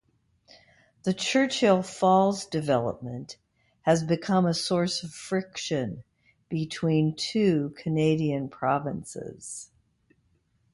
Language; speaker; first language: English; native; English